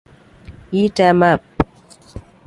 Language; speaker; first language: English; non-native, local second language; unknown